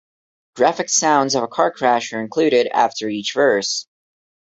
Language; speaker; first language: English; non-native, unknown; Portuguese